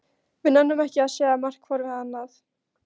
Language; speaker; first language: Icelandic; non-native, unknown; Polish